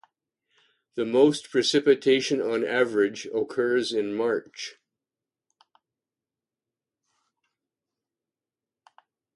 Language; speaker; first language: English; native; English